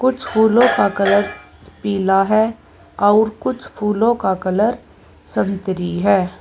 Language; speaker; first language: Hindi; native; Hindi